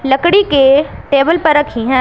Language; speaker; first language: Hindi; non-native, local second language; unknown